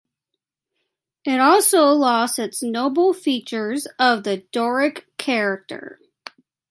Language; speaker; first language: English; native; English